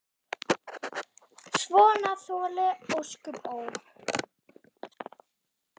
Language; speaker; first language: Icelandic; non-native, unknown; German